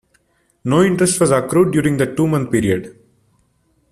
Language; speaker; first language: English; non-native, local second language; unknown